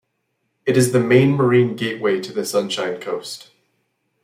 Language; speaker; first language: English; native; English